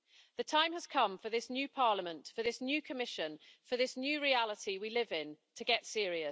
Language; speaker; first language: English; native; English